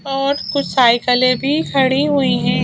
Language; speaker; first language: Hindi; native; Hindi